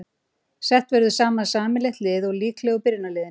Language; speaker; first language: Icelandic; native; Icelandic